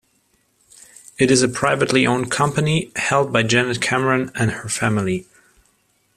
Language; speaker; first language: English; non-native, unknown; German